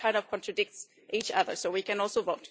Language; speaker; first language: English; non-native, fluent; German